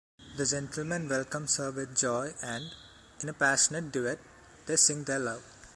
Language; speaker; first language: English; non-native, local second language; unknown